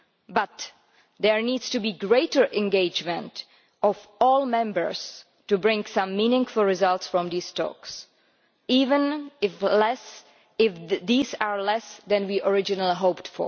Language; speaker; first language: English; non-native, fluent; Czech